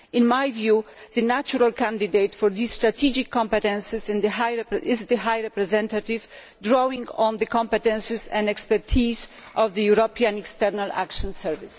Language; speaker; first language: English; non-native, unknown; Polish